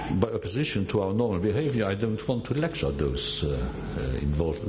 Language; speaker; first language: English; non-native, fluent; Luxembourgish